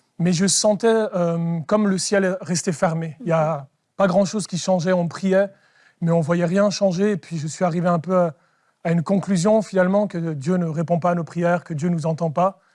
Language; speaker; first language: French; early bilingual, other home language; Arabic